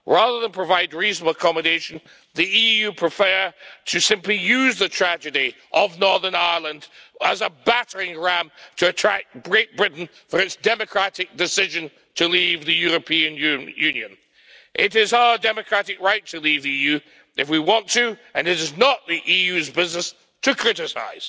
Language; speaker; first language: English; native; English